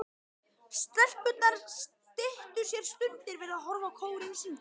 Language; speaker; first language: Icelandic; native; Icelandic